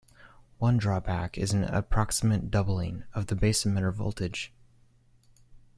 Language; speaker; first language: English; native; English